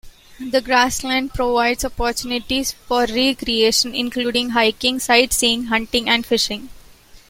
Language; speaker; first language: English; non-native, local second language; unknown